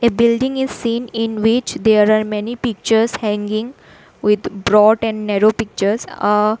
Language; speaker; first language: English; non-native, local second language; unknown